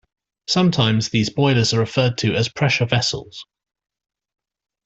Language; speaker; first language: English; native; English